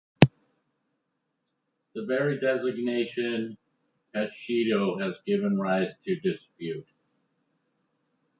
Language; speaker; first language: English; native; English